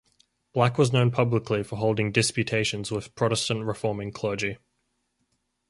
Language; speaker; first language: English; native; English